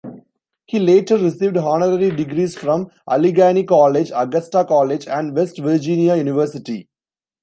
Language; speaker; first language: English; non-native, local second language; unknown